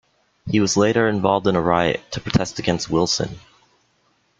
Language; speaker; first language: English; native; English